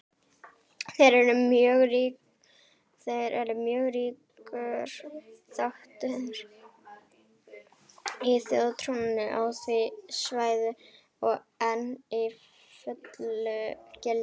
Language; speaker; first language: Icelandic; native; Icelandic